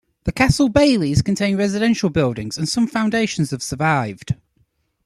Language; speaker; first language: English; native; English